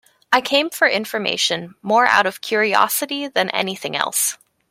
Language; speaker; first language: English; native; English